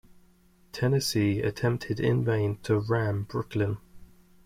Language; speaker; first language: English; native; English